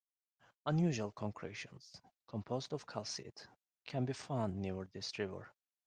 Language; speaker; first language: English; non-native, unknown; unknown